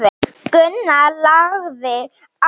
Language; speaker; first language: Icelandic; non-native, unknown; Slovenian